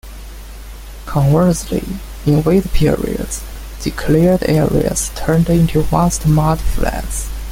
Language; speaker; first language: English; non-native, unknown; Chinese